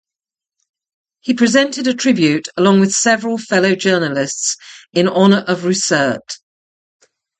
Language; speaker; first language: English; native; English